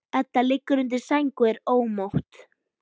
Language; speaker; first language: Icelandic; native; Icelandic